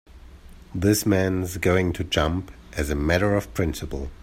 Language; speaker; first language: English; native; English